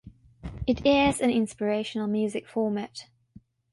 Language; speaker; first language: English; non-native, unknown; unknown